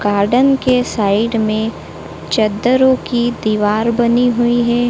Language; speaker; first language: Hindi; native; Hindi